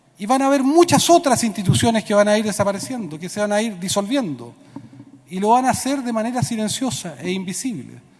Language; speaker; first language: Spanish; native; Spanish